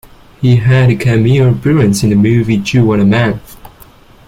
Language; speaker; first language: English; non-native, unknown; French